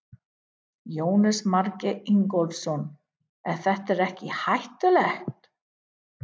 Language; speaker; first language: Icelandic; non-native, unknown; English